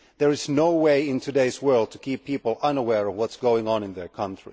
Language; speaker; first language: English; non-native, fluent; Finnish